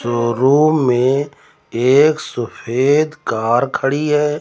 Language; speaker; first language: Hindi; native; Hindi